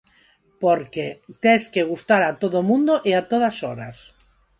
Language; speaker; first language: Galician; non-native, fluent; Spanish